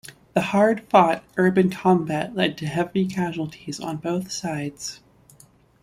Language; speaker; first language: English; native; English